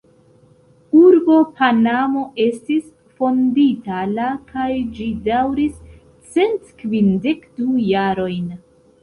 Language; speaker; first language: Esperanto; non-native, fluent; Central Kurdish